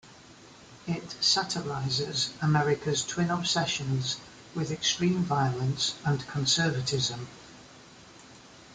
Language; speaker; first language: English; native; English